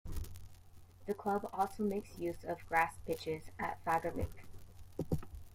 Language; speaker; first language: English; native; English